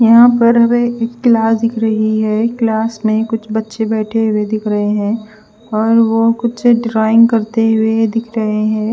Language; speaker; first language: Hindi; non-native, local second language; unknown